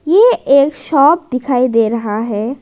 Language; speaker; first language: Hindi; non-native, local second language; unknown